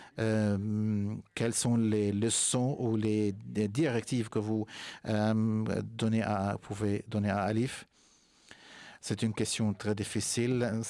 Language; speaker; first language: French; non-native, fluent; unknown